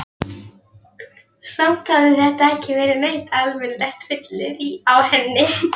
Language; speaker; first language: Icelandic; non-native, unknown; Polish